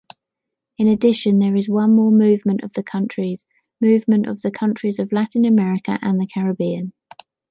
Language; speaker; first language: English; native; English